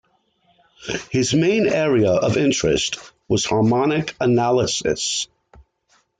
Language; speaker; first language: English; native; English